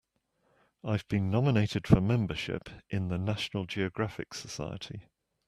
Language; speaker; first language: English; native; English